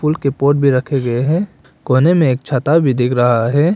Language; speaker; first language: Hindi; non-native, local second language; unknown